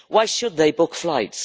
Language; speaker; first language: English; native; English